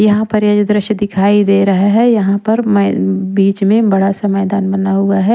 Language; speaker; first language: Hindi; non-native, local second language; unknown